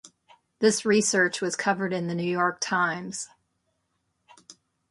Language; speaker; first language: English; native; English